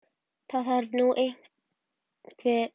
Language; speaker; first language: Icelandic; native; Icelandic